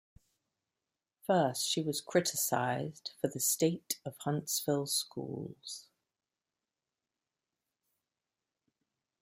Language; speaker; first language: English; native; English